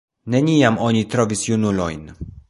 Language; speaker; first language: Esperanto; non-native, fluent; Polish